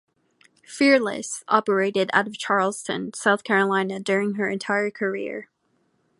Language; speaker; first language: English; native; English